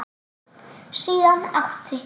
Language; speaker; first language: Icelandic; native; Icelandic